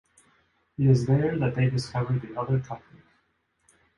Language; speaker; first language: English; non-native, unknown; Japanese